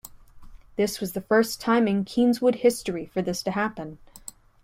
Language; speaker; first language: English; native; English